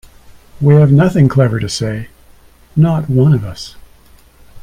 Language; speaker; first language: English; native; English